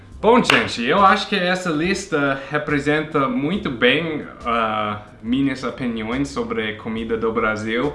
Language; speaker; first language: Portuguese; non-native, fluent; English